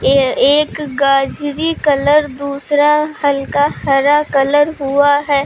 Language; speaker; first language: Hindi; native; Hindi